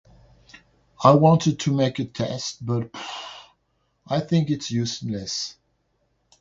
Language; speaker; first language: English; non-native, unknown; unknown